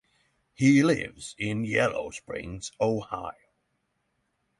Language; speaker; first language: English; non-native, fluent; Norwegian